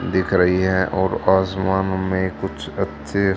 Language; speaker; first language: Hindi; native; Hindi